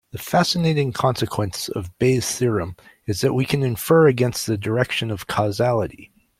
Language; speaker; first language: English; native; English